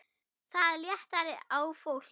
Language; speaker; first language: Icelandic; non-native, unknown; German